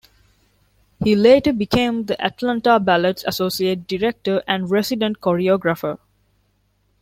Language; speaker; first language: English; non-native, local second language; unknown